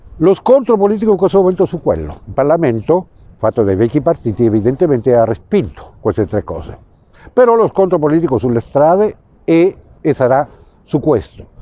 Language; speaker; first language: Italian; non-native, fluent; Spanish